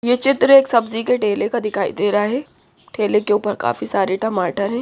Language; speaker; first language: Hindi; native; Hindi